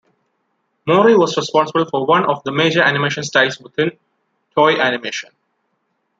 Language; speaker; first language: English; non-native, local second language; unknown